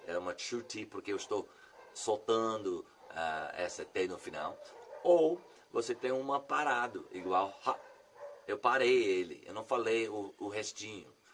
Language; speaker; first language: Portuguese; non-native, fluent; English